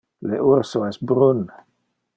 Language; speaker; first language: Interlingua; non-native, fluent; Dutch